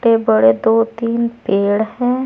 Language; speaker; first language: Hindi; native; Hindi